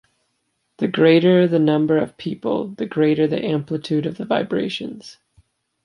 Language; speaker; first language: English; native; English